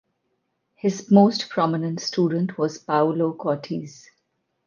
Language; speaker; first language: English; non-native, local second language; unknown